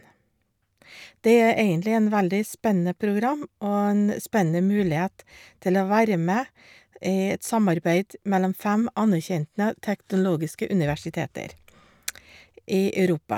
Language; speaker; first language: Norwegian; non-native, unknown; English